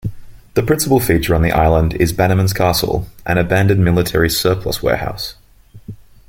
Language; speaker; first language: English; native; English